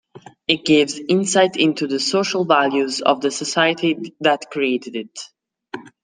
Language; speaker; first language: English; non-native, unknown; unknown